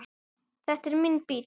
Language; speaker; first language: Icelandic; native; Icelandic